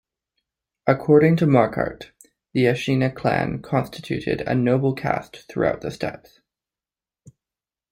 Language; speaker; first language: English; native; English